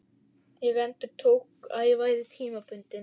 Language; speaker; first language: Icelandic; native; Icelandic